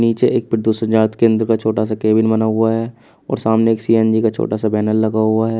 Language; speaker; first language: Hindi; native; Hindi